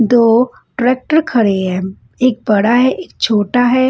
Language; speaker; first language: Hindi; non-native, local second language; Punjabi